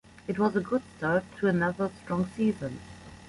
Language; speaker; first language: English; non-native, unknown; German